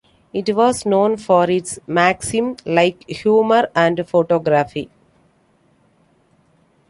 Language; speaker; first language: English; non-native, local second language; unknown